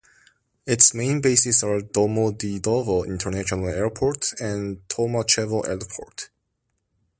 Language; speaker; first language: English; non-native, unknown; Korean